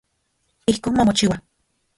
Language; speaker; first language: Central Puebla Nahuatl; non-native, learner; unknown